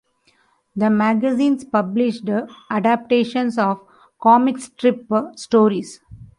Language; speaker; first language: English; non-native, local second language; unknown